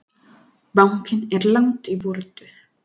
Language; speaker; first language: Icelandic; non-native, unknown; Spanish